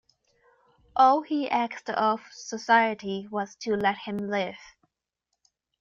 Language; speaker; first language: English; non-native, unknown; Chinese